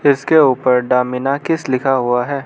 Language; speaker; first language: Hindi; non-native, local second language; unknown